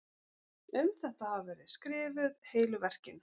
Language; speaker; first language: Icelandic; native; Icelandic